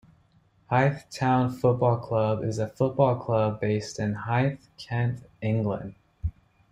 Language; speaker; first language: English; native; English